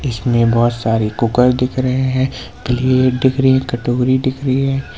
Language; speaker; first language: Hindi; native; Hindi